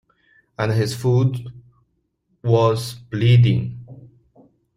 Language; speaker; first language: English; non-native, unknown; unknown